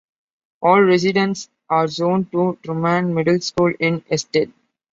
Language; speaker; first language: English; non-native, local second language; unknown